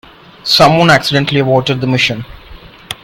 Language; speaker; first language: English; non-native, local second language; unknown